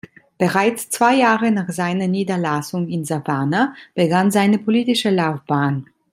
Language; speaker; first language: German; non-native, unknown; Italian